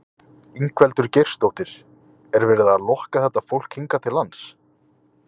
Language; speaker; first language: Icelandic; native; Icelandic